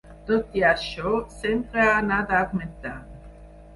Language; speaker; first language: Catalan; non-native, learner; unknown